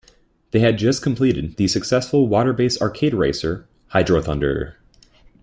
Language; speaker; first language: English; native; English